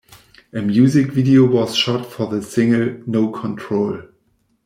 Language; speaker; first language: English; non-native, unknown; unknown